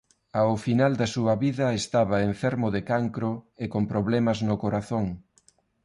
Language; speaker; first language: Galician; non-native, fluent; Spanish